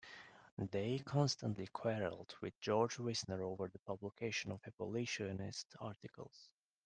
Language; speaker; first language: English; non-native, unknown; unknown